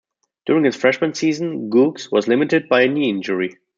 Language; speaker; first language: English; non-native, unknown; German